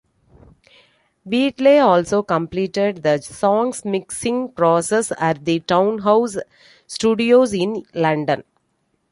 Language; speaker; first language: English; non-native, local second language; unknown